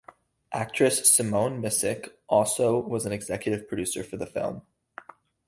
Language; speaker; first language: English; native; English